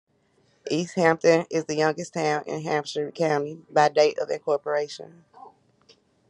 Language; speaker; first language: English; native; English